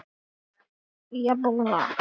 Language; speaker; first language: Icelandic; native; Icelandic